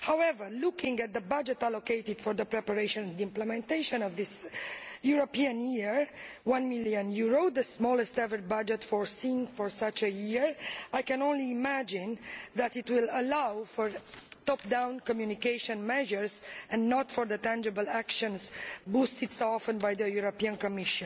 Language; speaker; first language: English; non-native, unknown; Romanian